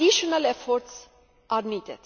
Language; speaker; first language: English; non-native, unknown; Greek